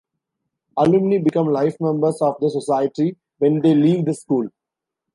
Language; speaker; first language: English; non-native, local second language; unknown